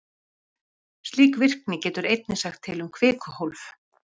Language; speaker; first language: Icelandic; native; Icelandic